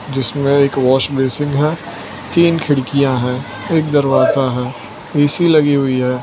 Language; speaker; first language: Hindi; non-native, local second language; Gujarati